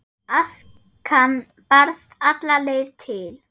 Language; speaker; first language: Icelandic; non-native, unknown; German